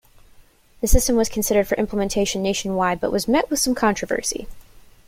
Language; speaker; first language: English; native; English